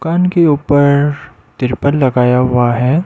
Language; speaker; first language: Hindi; non-native, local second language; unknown